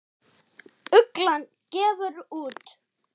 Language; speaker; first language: Icelandic; non-native, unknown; German